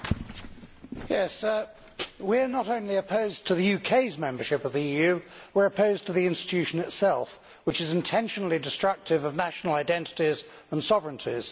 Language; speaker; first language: English; native; English